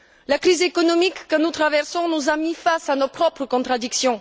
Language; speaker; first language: French; non-native, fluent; Bulgarian